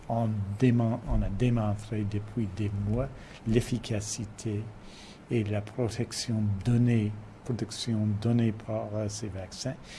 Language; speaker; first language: French; non-native, fluent; English